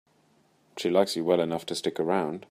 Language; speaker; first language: English; native; English